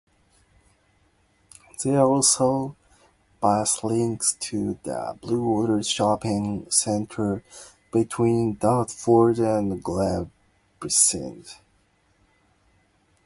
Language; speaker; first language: English; non-native, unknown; Japanese